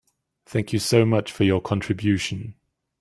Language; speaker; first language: English; native; English